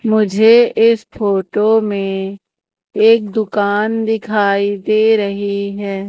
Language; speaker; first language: Hindi; native; Hindi